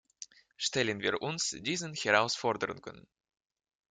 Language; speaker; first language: German; non-native, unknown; Russian